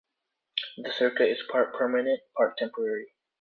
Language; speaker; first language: English; native; English